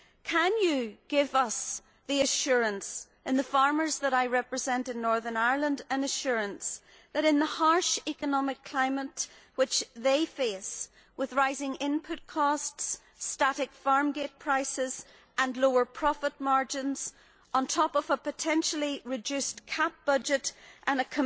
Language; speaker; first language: English; native; English